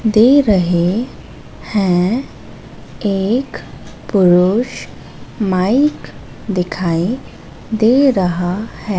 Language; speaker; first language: Hindi; native; Hindi